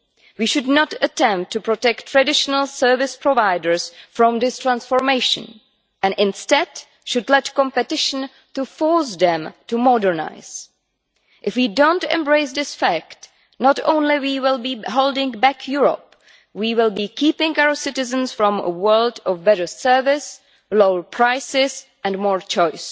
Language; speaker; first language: English; non-native, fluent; Czech